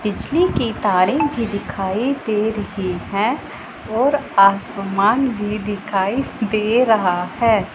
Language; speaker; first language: Hindi; non-native, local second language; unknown